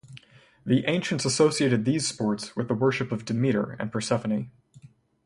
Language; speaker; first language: English; native; English